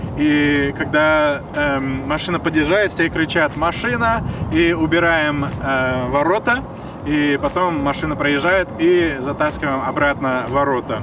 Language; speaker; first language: Russian; non-native, fluent; English